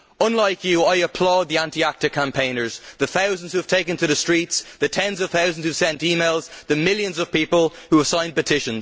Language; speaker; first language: English; native; English